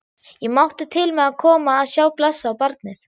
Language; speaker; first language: Icelandic; non-native, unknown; German